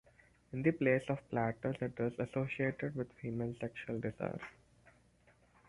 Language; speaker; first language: English; non-native, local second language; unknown